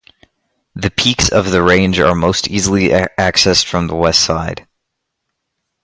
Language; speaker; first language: English; native; English